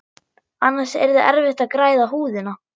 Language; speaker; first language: Icelandic; non-native, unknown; German